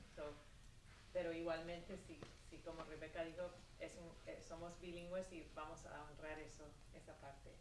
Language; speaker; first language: Spanish; early bilingual, heritage; Spanish